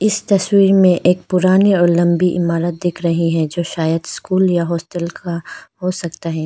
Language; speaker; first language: Hindi; non-native, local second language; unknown